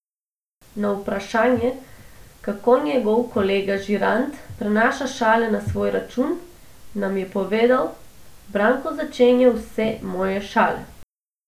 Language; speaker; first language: Slovenian; non-native, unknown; Macedonian